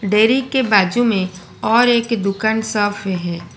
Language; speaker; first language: Hindi; non-native, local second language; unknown